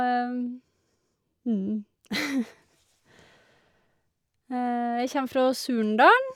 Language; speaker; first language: Norwegian; native; Norwegian